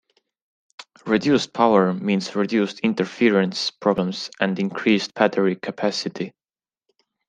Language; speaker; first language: English; non-native, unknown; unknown